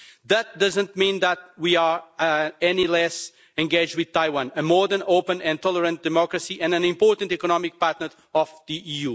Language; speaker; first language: English; non-native, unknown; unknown